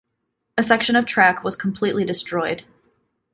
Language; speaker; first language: English; native; English